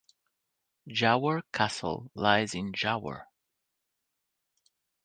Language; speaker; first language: English; non-native, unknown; Portuguese